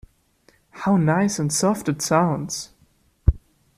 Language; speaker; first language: English; non-native, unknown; German